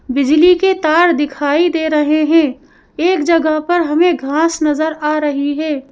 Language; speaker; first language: Hindi; native; Hindi